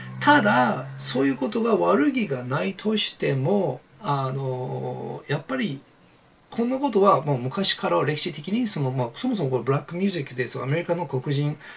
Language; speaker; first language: Japanese; non-native, fluent; English